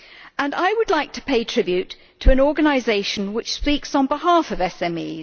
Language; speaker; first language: English; native; English